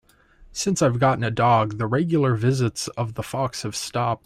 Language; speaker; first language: English; native; English